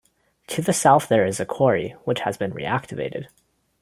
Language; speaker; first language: English; non-native, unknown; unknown